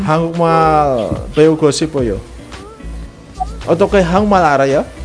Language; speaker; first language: Korean; non-native, learner; Indonesian